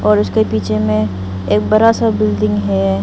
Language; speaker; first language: Hindi; non-native, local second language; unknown